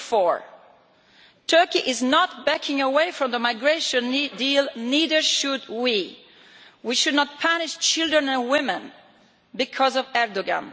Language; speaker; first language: English; non-native, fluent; Italian